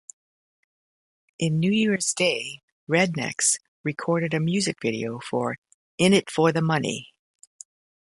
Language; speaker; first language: English; native; English